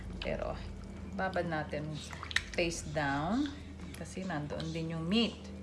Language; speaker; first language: Filipino; non-native, local second language; Pampanga